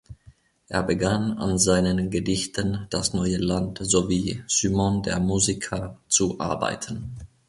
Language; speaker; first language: German; non-native, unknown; Finnish